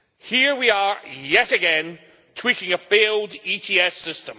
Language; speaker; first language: English; native; English